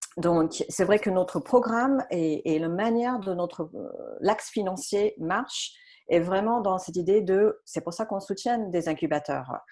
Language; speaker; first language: French; non-native, fluent; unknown